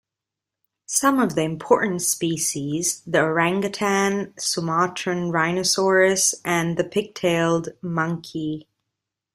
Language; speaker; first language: English; non-native, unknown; Italian